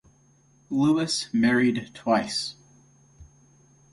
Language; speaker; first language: English; native; English